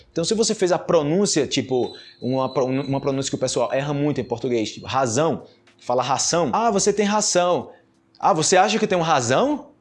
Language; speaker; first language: Portuguese; non-native, fluent; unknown